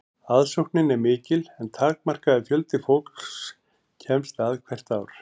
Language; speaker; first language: Icelandic; native; Icelandic